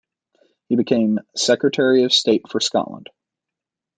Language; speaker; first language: English; native; English